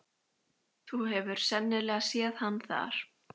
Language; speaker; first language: Icelandic; native; Icelandic